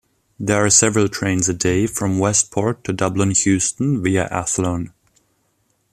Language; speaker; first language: English; non-native, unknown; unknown